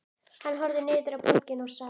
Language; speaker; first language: Icelandic; native; Icelandic